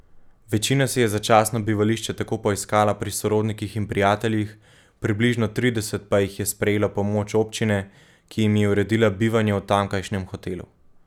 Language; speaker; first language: Slovenian; native; Slovenian